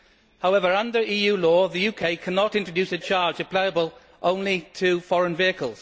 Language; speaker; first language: English; native; English